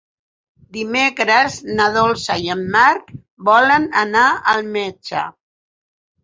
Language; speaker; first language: Catalan; non-native, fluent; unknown